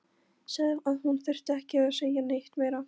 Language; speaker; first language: Icelandic; non-native, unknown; Polish